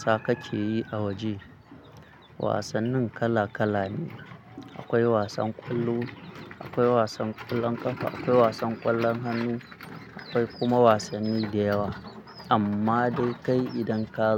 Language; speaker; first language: Hausa; non-native, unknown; Akan